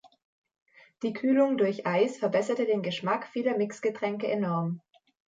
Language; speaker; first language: German; native; German